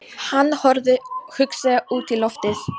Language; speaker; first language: Icelandic; non-native, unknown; Polish